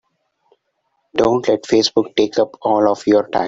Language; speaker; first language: English; non-native, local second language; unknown